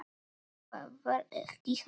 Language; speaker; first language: Icelandic; non-native, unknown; Polish